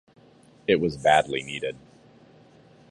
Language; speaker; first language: English; native; English